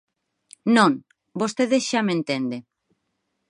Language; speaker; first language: Galician; non-native, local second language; Spanish